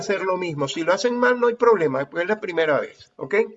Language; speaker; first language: Spanish; native; Spanish